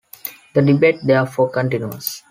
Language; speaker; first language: English; non-native, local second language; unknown